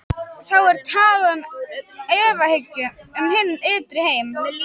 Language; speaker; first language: Icelandic; native; Icelandic